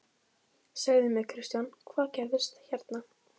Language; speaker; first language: Icelandic; native; Icelandic